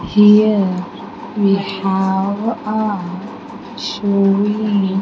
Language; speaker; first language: English; non-native, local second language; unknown